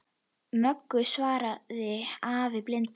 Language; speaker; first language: Icelandic; native; Icelandic